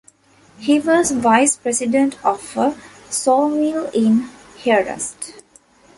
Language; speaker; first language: English; non-native, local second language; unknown